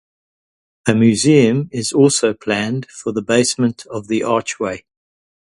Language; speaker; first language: English; non-native, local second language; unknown